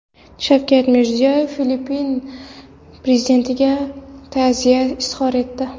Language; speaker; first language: Uzbek; non-native, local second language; Kara-Kalpak